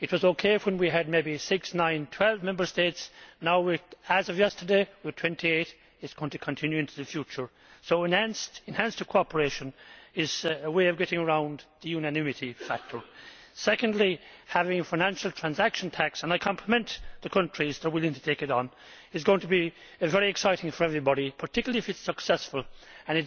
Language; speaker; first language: English; native; English